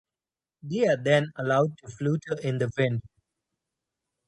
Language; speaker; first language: English; non-native, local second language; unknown